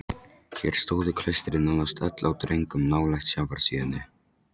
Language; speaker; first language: Icelandic; non-native, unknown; Polish